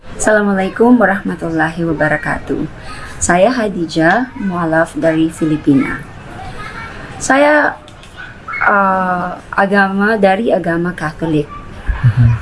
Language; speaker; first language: Indonesian; non-native, fluent; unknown